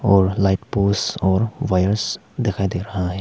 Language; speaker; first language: Hindi; non-native, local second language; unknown